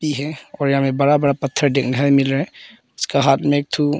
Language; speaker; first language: Hindi; early bilingual, other home language; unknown